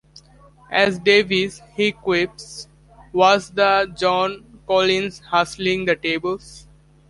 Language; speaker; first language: English; native; English